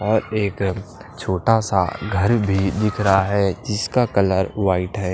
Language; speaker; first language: Hindi; non-native, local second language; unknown